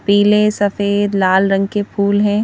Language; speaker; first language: Hindi; native; Hindi